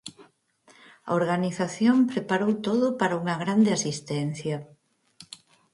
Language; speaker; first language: Galician; native; Galician